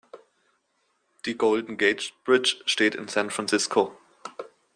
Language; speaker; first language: German; native; German